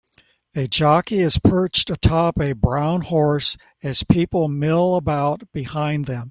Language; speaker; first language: English; native; English